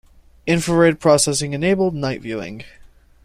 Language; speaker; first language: English; native; English